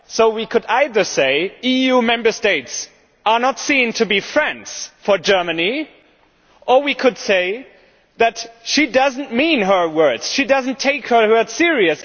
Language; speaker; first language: English; non-native, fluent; German